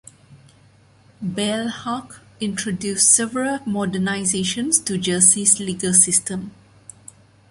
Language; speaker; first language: English; non-native, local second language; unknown